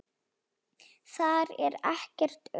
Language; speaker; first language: Icelandic; non-native, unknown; Slovak